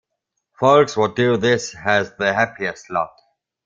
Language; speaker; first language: English; non-native, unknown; German